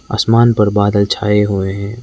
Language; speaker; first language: Hindi; non-native, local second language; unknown